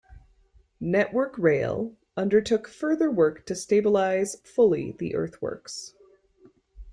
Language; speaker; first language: English; native; English